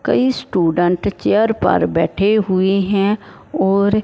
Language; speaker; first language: Hindi; non-native, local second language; Punjabi